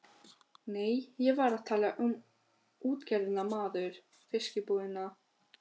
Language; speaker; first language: Icelandic; non-native, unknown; Albanian